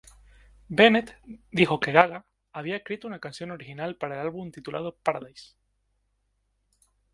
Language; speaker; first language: Spanish; native; Spanish